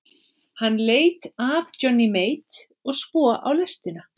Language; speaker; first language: Icelandic; native; Icelandic